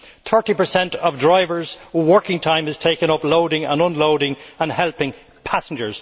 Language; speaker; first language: English; native; English